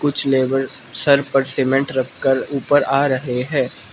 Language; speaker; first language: Hindi; non-native, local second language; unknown